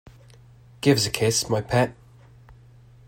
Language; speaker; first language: English; native; English